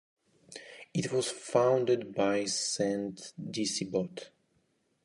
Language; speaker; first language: English; non-native, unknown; Russian